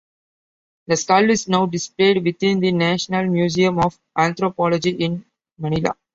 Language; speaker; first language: English; non-native, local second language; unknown